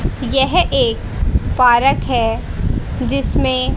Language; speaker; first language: Hindi; native; Hindi